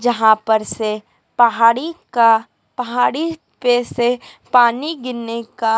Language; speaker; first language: Hindi; native; Hindi